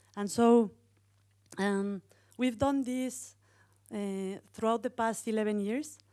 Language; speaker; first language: English; non-native, fluent; Spanish